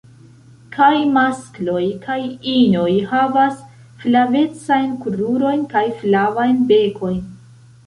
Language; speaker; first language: Esperanto; non-native, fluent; Central Kurdish